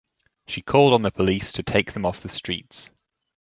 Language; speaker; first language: English; native; English